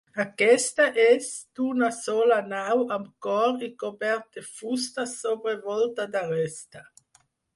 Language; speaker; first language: Catalan; non-native, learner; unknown